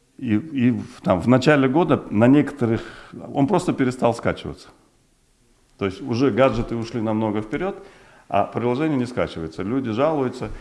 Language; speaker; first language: Russian; non-native, local second language; Uzbek